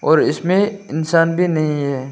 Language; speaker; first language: Hindi; non-native, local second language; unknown